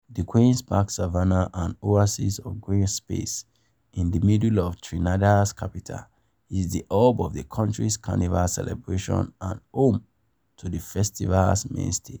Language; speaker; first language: English; non-native, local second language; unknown